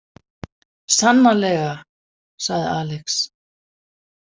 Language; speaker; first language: Icelandic; non-native, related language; Danish